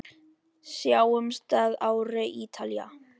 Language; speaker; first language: Icelandic; non-native, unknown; Filipino